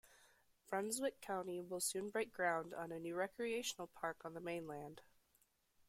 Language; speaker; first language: English; native; English